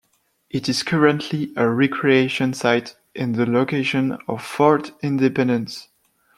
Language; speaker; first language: English; non-native, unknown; French